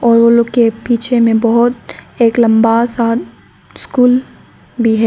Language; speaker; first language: Hindi; non-native, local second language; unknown